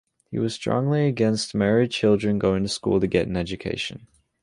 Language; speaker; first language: English; native; English